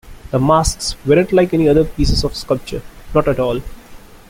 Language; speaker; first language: English; non-native, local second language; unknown